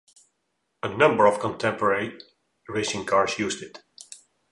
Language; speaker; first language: English; non-native, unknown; Dutch